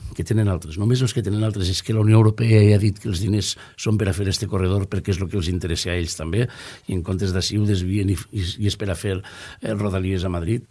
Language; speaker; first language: Catalan; native; Catalan